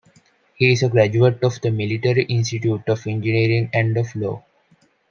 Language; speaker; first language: English; non-native, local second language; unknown